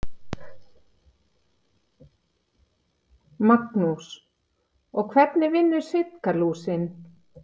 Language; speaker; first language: Icelandic; native; Icelandic